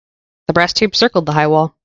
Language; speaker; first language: English; native; English